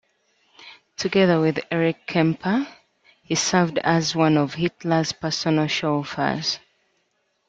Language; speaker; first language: English; native; English